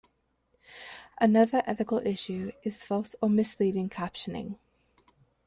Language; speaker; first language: English; native; English